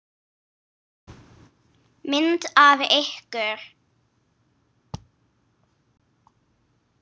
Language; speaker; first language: Icelandic; non-native, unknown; English